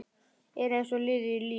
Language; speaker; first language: Icelandic; native; Icelandic